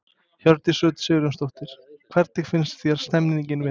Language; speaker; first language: Icelandic; non-native, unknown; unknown